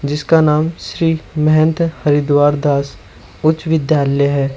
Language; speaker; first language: Hindi; native; Hindi